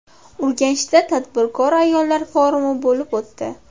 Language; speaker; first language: Uzbek; native; Uzbek